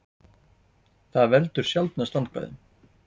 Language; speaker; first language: Icelandic; native; Icelandic